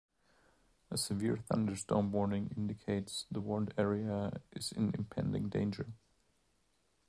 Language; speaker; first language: English; non-native, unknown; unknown